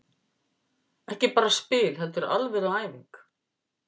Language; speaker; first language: Icelandic; native; Icelandic